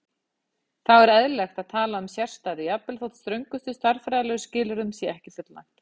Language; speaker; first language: Icelandic; native; Icelandic